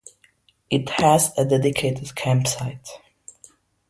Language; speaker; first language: English; non-native, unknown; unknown